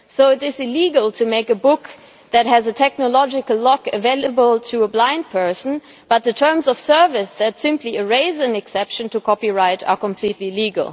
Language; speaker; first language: English; non-native, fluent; German